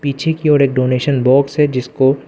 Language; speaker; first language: Hindi; non-native, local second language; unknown